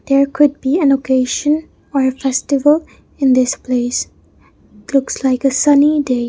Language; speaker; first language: English; non-native, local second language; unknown